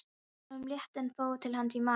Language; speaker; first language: Icelandic; non-native, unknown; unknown